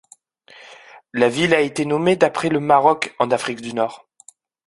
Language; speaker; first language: French; native; French